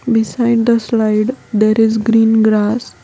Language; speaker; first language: English; non-native, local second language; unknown